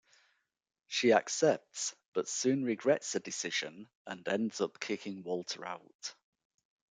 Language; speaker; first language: English; native; English